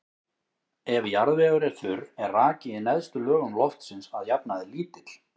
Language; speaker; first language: Icelandic; native; Icelandic